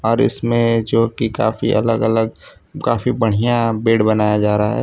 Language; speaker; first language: Hindi; non-native, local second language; Gujarati